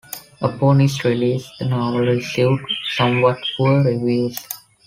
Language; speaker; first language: English; non-native, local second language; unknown